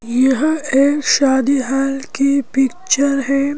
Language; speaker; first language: Hindi; native; Hindi